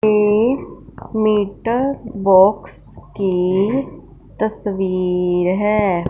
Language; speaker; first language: Hindi; non-native, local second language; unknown